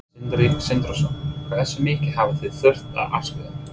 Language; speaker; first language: Icelandic; non-native, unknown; English